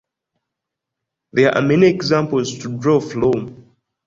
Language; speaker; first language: English; non-native, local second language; Ganda